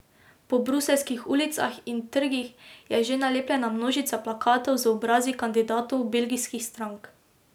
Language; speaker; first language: Slovenian; native; Slovenian